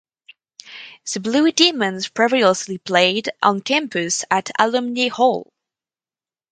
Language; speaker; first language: English; non-native, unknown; French